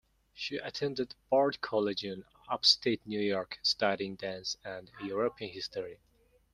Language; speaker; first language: English; non-native, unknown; Mongolian